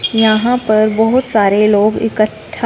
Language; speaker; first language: Hindi; non-native, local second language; Punjabi